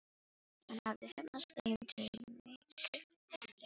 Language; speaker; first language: Icelandic; non-native, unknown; Filipino